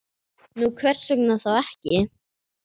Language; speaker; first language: Icelandic; native; Icelandic